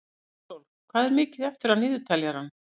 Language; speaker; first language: Icelandic; native; Icelandic